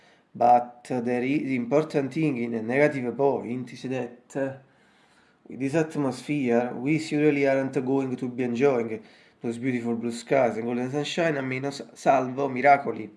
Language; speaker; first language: English; non-native, fluent; Italian